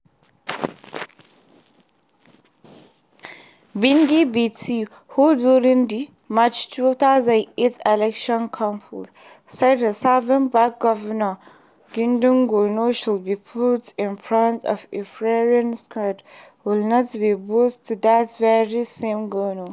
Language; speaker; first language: English; non-native, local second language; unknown